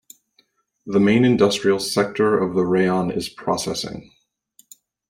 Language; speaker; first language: English; native; English